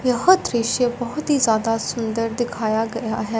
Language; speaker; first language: Hindi; non-native, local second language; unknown